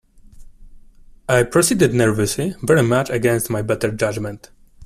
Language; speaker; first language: English; non-native, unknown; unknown